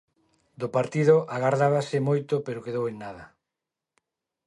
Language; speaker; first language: Galician; non-native, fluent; Spanish